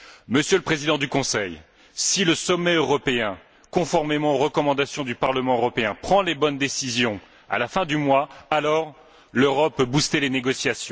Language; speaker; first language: French; native; French